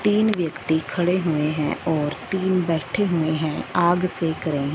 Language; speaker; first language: Hindi; non-native, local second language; Punjabi